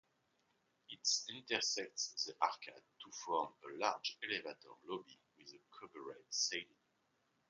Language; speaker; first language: English; non-native, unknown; French